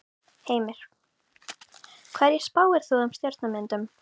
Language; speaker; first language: Icelandic; native; Icelandic